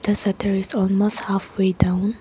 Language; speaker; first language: English; non-native, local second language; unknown